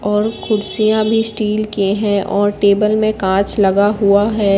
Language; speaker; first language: Hindi; native; Hindi